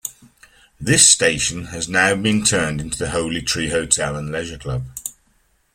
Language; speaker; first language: English; native; English